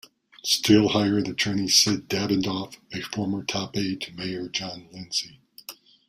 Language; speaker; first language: English; native; English